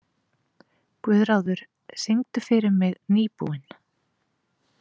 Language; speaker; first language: Icelandic; native; Icelandic